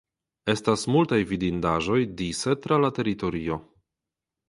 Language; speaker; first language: Esperanto; non-native, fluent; Polish